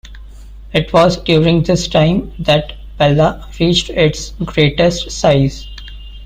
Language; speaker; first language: English; non-native, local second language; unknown